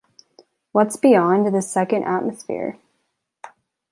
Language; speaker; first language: English; native; English